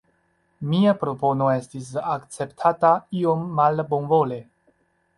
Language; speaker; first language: Esperanto; non-native, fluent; Chinese